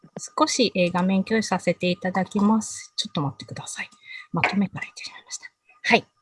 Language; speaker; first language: Japanese; native; Japanese